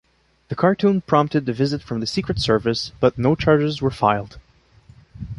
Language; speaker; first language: English; non-native, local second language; French